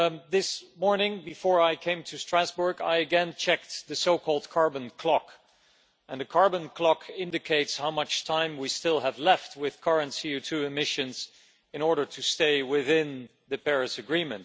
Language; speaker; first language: English; non-native, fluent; Dutch